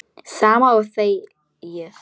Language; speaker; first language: Icelandic; non-native, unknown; Polish